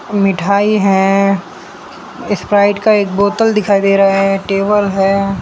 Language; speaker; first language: Hindi; non-native, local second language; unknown